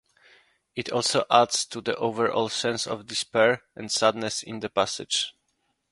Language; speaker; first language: English; non-native, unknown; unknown